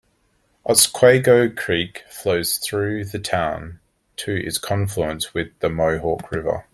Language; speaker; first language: English; native; English